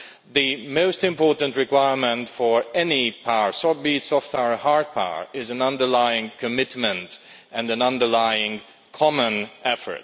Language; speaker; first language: English; non-native, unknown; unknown